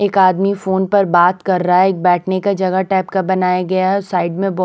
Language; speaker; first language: Hindi; non-native, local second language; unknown